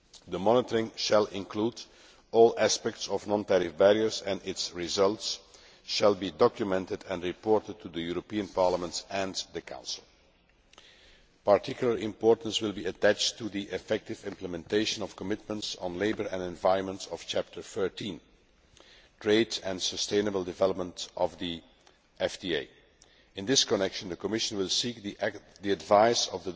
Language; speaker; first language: English; non-native, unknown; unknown